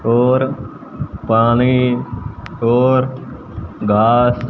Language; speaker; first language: Hindi; native; Hindi